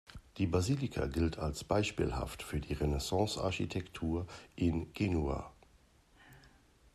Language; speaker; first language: German; native; German